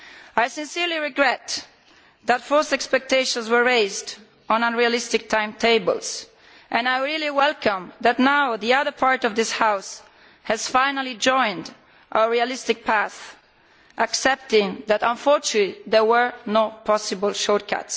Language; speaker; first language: English; non-native, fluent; Italian